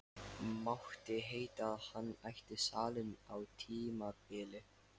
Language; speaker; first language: Icelandic; non-native, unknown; Lithuanian